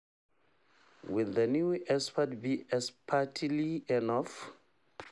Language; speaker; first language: English; non-native, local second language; Hausa